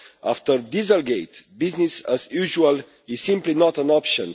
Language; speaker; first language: English; non-native, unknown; Romanian